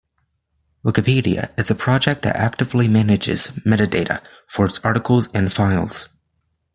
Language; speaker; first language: English; native; English